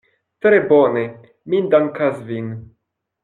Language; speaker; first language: Esperanto; non-native, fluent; French